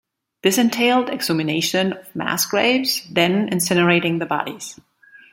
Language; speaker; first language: English; non-native, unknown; German